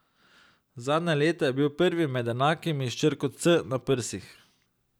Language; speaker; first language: Slovenian; native; Slovenian